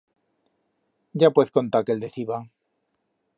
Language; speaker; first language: Aragonese; native; Aragonese